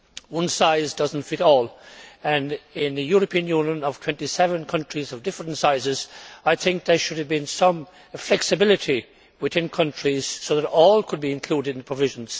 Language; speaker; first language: English; native; English